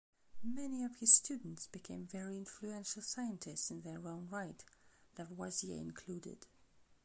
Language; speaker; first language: English; non-native, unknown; Belarusian